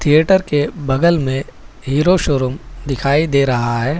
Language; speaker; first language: Hindi; non-native, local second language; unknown